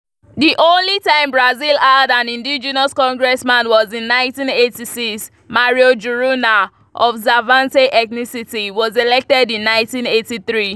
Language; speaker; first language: English; non-native, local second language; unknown